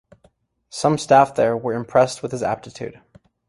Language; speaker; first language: English; native; English